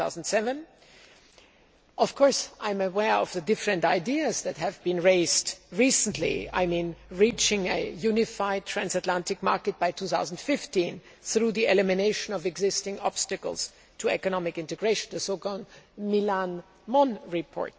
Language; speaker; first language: English; non-native, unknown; German